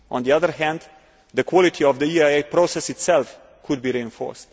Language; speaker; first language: English; non-native, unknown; Slovenian